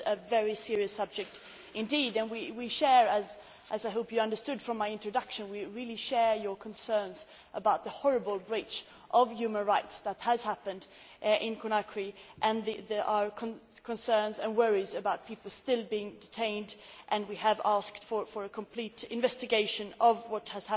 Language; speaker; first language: English; non-native, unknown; Swedish